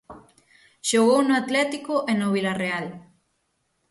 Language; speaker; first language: Galician; native; Galician